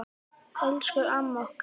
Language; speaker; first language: Icelandic; native; Icelandic